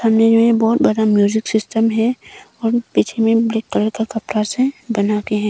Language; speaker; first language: Hindi; non-native, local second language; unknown